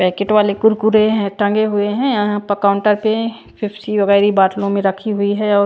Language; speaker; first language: Hindi; non-native, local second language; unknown